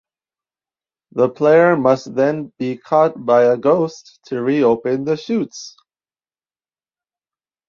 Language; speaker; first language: English; native; English